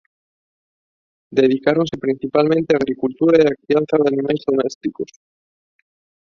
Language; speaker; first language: Galician; non-native, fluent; Spanish